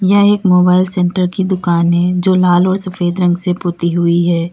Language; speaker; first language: Hindi; native; Hindi